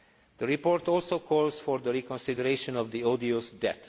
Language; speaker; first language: English; non-native, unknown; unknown